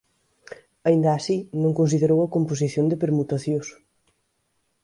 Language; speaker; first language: Galician; native; Galician